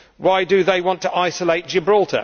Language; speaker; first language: English; native; English